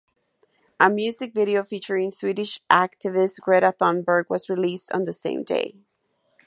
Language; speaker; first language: English; non-native, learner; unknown